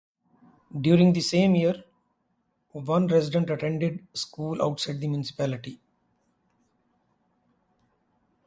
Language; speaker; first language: English; non-native, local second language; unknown